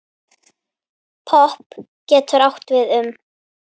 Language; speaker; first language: Icelandic; native; Icelandic